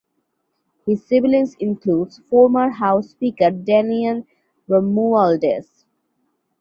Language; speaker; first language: English; non-native, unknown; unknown